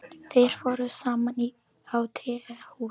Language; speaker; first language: Icelandic; non-native, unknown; Polish